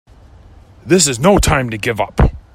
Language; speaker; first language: English; native; English